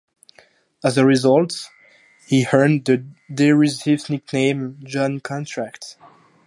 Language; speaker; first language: English; non-native, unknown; French